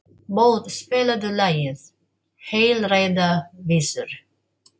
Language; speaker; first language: Icelandic; non-native, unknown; Filipino